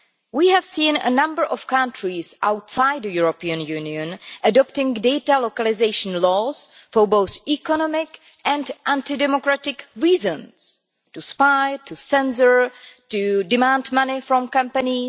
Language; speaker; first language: English; non-native, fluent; Czech